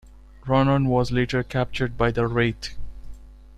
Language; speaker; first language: English; non-native, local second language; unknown